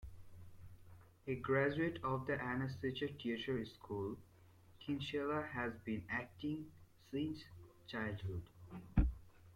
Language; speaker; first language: English; native; English